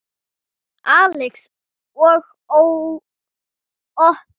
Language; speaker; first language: Icelandic; non-native, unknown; Thai